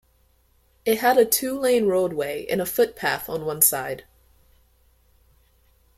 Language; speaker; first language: English; native; English